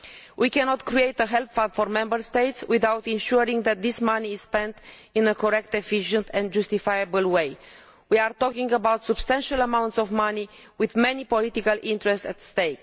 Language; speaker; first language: English; non-native, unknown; Romanian